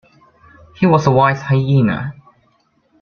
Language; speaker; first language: English; non-native, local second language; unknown